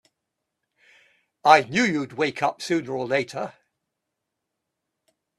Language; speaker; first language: English; native; English